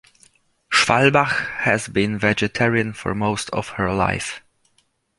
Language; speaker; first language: English; non-native, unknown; Polish